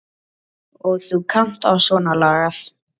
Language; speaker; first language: Icelandic; native; Icelandic